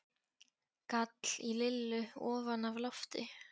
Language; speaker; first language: Icelandic; non-native, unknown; Polish